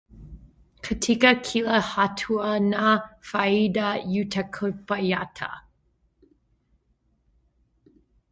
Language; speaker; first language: English; native; English